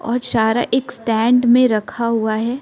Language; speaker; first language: Hindi; non-native, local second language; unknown